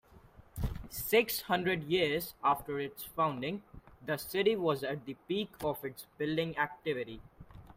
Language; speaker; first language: English; non-native, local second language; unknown